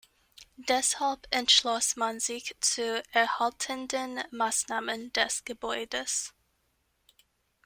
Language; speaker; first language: German; non-native, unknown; English